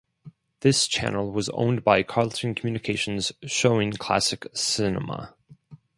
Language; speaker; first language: English; non-native, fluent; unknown